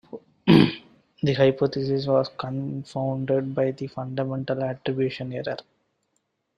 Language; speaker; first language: English; non-native, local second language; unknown